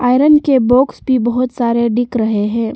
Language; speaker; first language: Hindi; non-native, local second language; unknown